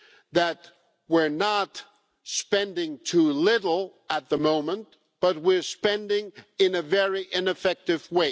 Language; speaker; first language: English; non-native, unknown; German